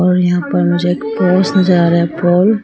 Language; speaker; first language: Hindi; non-native, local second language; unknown